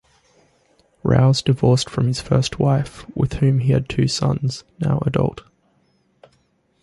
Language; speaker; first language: English; native; English